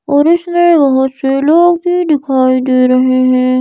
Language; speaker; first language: Hindi; native; Hindi